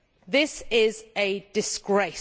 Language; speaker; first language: English; native; English